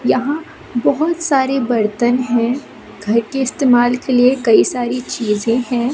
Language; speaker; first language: Hindi; native; Hindi